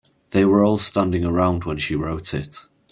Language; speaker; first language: English; native; English